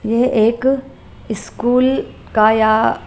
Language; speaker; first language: Hindi; non-native, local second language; Punjabi